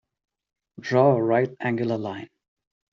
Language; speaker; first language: English; non-native, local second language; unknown